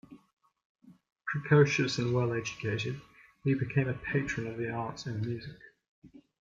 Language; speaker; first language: English; native; English